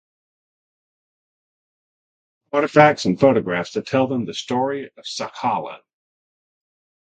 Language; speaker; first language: English; native; English